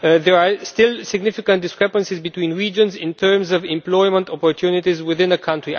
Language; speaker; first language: English; non-native, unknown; Romanian